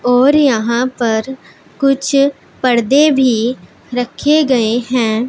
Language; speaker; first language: Hindi; non-native, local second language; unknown